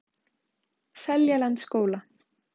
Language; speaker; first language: Icelandic; native; Icelandic